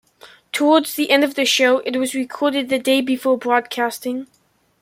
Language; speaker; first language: English; native; English